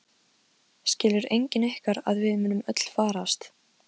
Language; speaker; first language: Icelandic; non-native, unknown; Polish